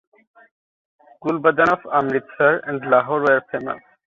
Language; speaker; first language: English; non-native, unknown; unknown